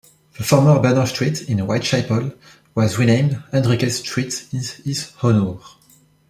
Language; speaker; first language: English; non-native, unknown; French